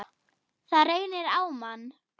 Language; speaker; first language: Icelandic; non-native, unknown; German